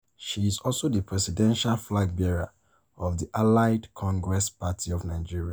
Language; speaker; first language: English; non-native, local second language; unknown